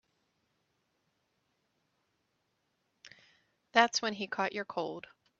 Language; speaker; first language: English; native; English